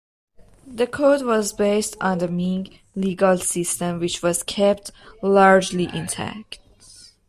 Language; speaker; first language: English; non-native, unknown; Persian